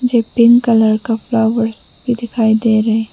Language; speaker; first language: Hindi; non-native, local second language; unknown